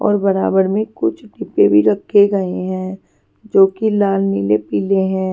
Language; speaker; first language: Hindi; non-native, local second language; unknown